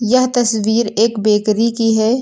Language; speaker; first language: Hindi; native; Hindi